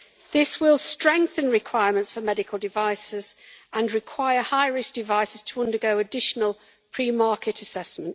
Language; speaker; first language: English; native; English